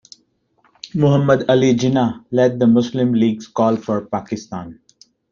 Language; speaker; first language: English; non-native, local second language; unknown